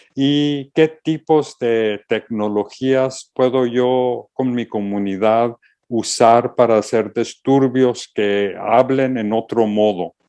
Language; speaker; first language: Spanish; early bilingual, heritage; English